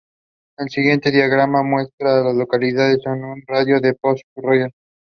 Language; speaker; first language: English; non-native, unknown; Spanish